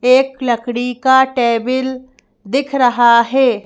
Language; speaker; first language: Hindi; native; Hindi